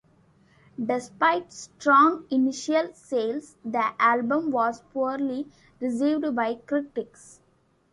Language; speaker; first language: English; non-native, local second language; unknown